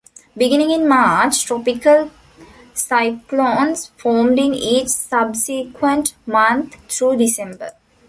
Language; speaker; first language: English; non-native, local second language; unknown